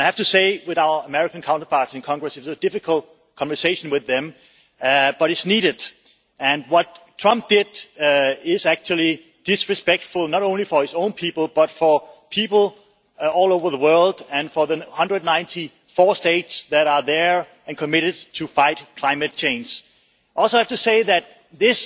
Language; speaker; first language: English; non-native, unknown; Danish